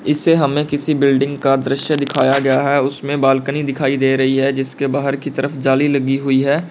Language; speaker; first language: Hindi; native; Hindi